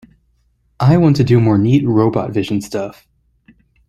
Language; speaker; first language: English; native; English